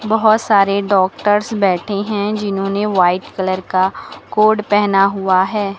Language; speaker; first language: Hindi; native; Hindi